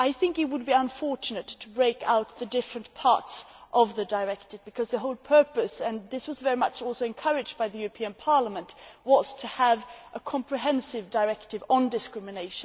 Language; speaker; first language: English; non-native, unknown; Swedish